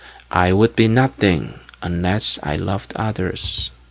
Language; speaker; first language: English; non-native, fluent; Korean